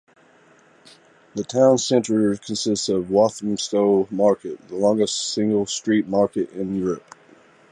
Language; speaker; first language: English; native; English